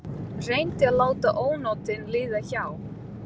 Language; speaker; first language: Icelandic; non-native, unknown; Portuguese